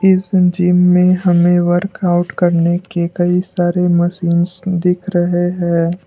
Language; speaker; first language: Hindi; non-native, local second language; Assamese